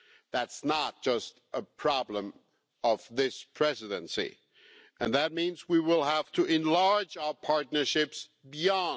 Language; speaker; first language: English; non-native, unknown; German